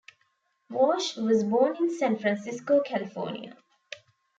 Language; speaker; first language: English; non-native, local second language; Tamil